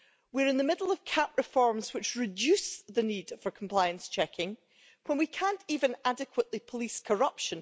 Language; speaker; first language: English; native; English